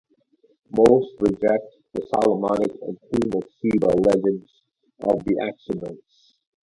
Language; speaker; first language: English; native; English